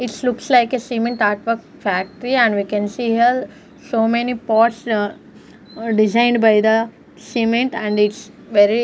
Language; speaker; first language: English; non-native, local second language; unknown